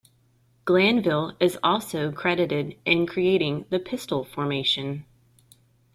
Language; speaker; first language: English; native; English